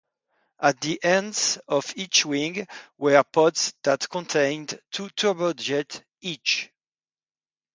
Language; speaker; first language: English; non-native, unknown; French